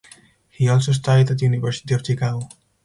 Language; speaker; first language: English; non-native, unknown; Spanish